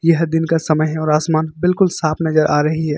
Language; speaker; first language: Hindi; native; Hindi